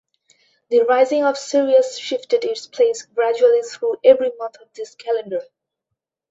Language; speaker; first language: English; non-native, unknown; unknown